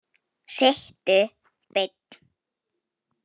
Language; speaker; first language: Icelandic; non-native, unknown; Polish